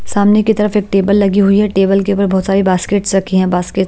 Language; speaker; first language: Hindi; native; Hindi